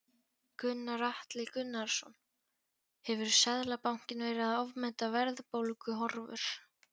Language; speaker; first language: Icelandic; non-native, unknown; Polish